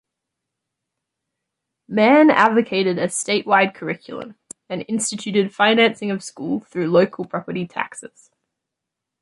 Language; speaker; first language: English; native; English